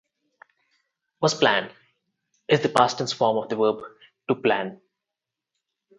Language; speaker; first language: English; non-native, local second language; Telugu